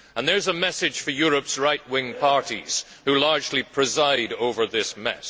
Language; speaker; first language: English; native; English